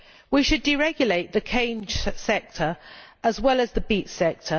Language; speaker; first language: English; native; English